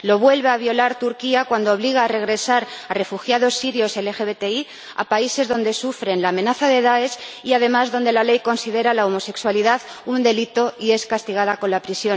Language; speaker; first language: Spanish; native; Spanish